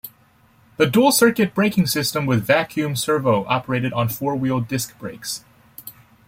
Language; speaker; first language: English; native; English